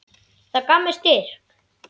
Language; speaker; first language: Icelandic; native; Icelandic